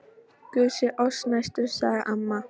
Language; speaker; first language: Icelandic; non-native, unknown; Polish